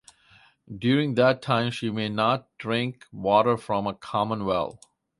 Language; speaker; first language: English; non-native, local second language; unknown